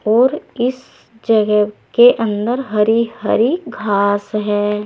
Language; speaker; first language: Hindi; native; Hindi